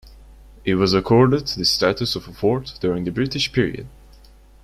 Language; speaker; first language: English; non-native, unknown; Turkish